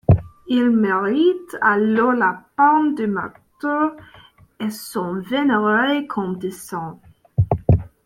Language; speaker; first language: French; non-native, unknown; English